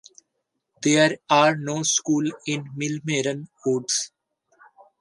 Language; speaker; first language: English; non-native, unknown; Bangla